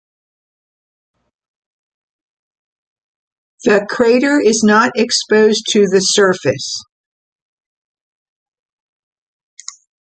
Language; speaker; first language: English; native; English